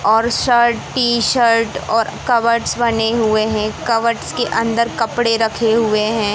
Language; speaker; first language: Hindi; native; Hindi